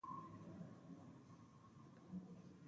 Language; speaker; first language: English; non-native, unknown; Pashto